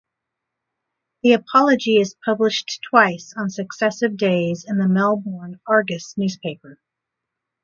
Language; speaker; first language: English; native; English